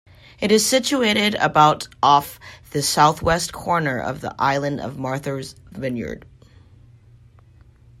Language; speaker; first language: English; native; English